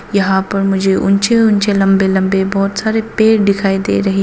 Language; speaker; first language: Hindi; non-native, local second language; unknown